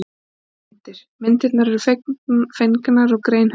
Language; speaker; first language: Icelandic; native; Icelandic